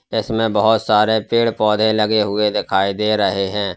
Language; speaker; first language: Hindi; native; Hindi